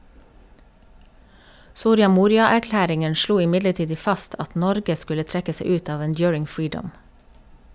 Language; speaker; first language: Norwegian; native; Norwegian